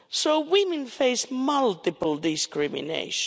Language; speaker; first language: English; non-native, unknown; Finnish